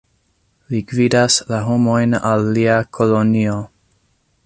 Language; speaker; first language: Esperanto; non-native, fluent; English